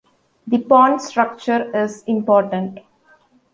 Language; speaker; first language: English; non-native, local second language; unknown